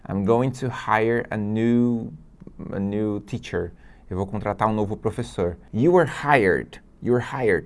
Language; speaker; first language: English; non-native, fluent; Portuguese